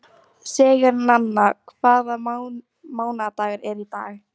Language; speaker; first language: Icelandic; non-native, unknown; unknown